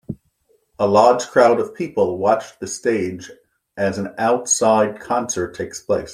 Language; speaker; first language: English; native; English